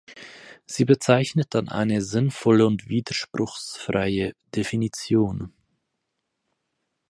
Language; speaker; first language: German; native; German